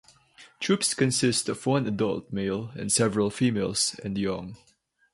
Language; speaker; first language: English; non-native, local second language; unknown